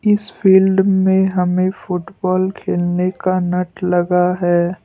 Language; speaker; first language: Hindi; non-native, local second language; Assamese